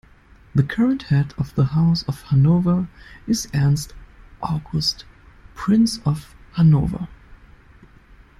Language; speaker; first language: English; non-native, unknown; German